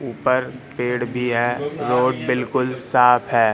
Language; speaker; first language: Hindi; native; Hindi